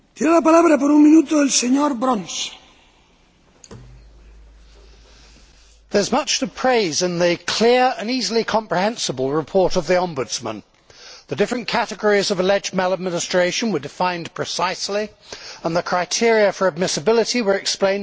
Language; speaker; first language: English; native; English